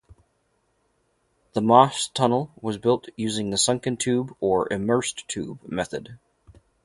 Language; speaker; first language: English; native; English